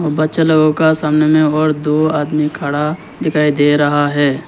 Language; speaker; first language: Hindi; non-native, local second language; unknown